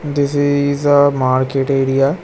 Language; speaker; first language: English; non-native, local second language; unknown